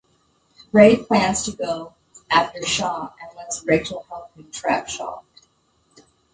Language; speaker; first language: English; native; English